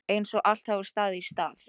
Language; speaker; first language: Icelandic; non-native, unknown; Polish